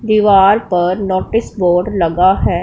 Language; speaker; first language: Hindi; non-native, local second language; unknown